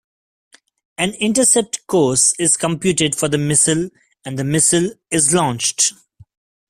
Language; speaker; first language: English; non-native, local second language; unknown